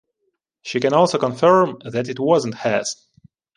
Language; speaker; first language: English; non-native, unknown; Ukrainian